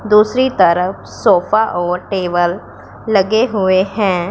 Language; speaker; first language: Hindi; non-native, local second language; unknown